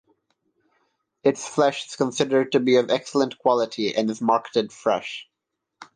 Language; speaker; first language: English; non-native, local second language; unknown